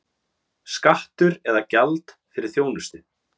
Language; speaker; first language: Icelandic; native; Icelandic